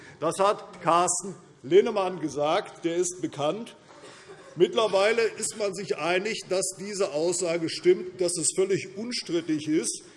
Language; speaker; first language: German; native; German